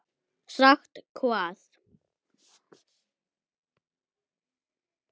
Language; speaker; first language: Icelandic; native; Icelandic